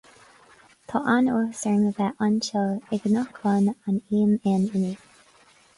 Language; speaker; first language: Irish; non-native, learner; English